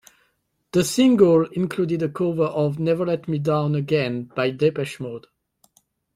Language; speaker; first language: English; non-native, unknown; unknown